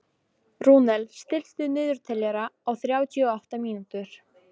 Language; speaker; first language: Icelandic; non-native, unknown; Polish